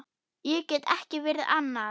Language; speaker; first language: Icelandic; non-native, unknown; German